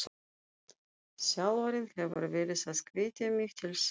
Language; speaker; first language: Icelandic; non-native, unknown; Russian